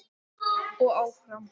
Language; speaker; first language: Icelandic; non-native, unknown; English